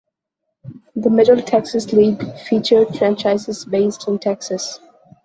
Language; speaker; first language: English; non-native, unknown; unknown